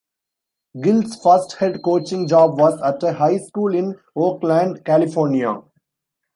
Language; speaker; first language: English; non-native, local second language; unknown